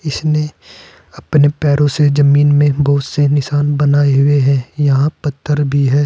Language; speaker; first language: Hindi; native; Hindi